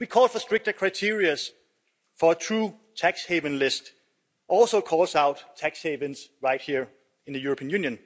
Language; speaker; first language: English; non-native, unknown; Danish